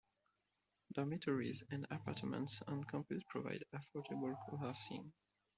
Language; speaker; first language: English; non-native, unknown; French